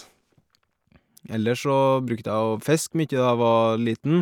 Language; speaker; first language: Norwegian; native; Norwegian